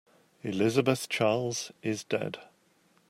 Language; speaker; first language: English; native; English